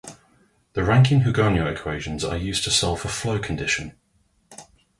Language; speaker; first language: English; native; English